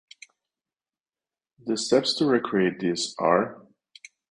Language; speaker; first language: English; non-native, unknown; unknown